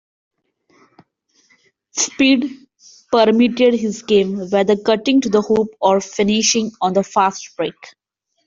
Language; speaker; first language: English; non-native, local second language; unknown